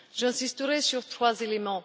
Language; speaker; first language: French; non-native, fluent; Bulgarian